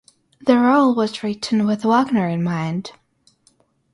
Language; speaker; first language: English; non-native, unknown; Russian